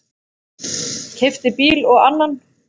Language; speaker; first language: Icelandic; native; Icelandic